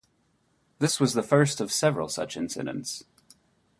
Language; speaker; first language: English; native; English